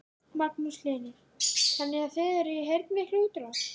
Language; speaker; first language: Icelandic; native; Icelandic